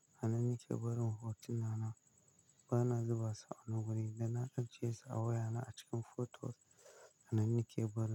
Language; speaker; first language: Hausa; native; Hausa